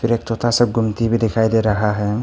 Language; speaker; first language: Hindi; non-native, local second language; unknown